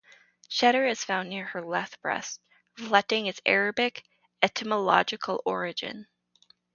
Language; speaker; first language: English; native; English